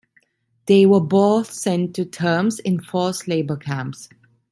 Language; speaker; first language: English; non-native, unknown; Italian